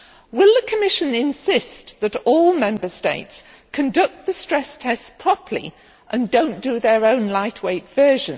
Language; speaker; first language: English; native; English